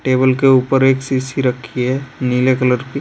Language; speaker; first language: Hindi; native; Hindi